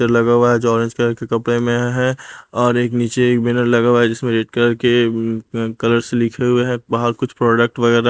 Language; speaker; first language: Hindi; non-native, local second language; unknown